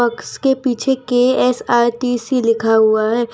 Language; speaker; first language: Hindi; non-native, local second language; Gujarati